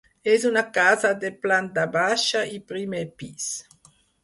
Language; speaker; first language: Catalan; non-native, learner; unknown